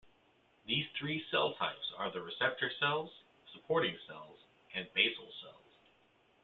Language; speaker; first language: English; native; English